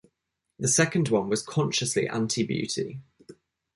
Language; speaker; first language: English; native; English